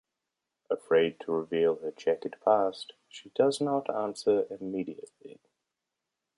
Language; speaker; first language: English; native; English